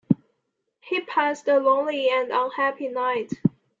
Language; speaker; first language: English; non-native, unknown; Chinese